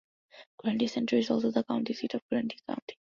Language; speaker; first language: English; non-native, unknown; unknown